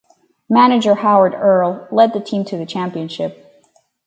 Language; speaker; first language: English; native; English